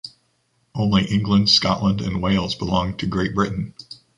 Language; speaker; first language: English; native; English